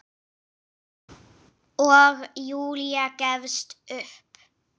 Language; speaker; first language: Icelandic; non-native, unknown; English